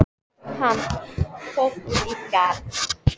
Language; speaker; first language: Icelandic; native; Icelandic